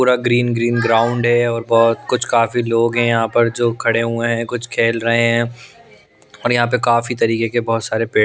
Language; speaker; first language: Hindi; non-native, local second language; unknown